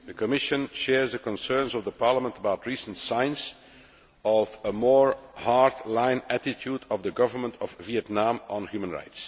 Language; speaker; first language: English; non-native, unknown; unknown